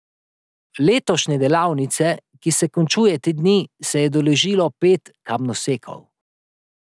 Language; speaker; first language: Slovenian; native; Slovenian